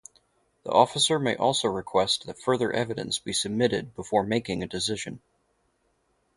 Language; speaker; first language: English; native; English